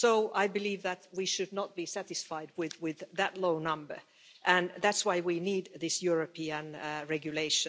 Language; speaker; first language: English; non-native, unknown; Finnish